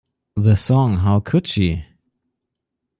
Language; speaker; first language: English; non-native, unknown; German